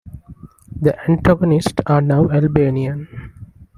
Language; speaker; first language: English; non-native, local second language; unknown